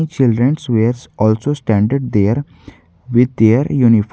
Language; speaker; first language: English; non-native, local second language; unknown